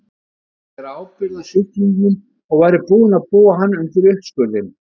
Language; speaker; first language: Icelandic; native; Icelandic